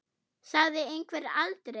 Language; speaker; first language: Icelandic; non-native, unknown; German